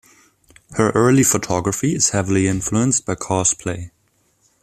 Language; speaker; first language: English; non-native, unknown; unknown